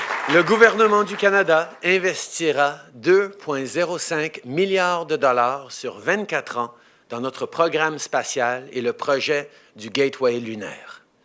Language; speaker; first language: French; early bilingual, heritage; French